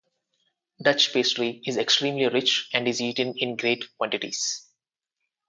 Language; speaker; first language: English; non-native, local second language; Telugu